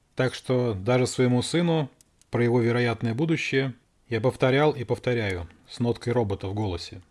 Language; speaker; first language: Russian; native; Russian